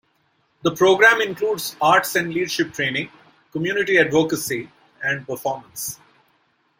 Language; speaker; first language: English; non-native, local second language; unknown